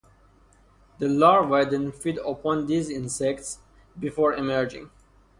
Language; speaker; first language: English; non-native, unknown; Persian